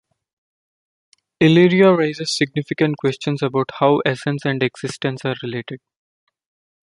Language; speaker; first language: English; non-native, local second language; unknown